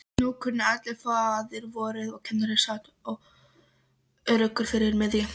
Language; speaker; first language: Icelandic; non-native, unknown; Polish